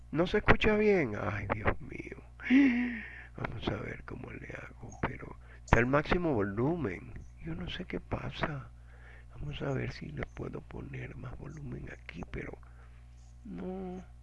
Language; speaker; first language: Spanish; native; Spanish